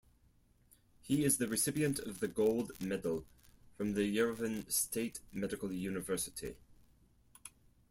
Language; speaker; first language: English; non-native, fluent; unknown